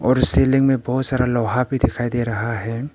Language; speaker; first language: Hindi; non-native, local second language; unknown